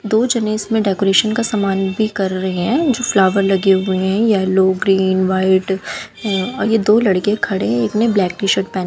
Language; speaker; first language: Hindi; native; Hindi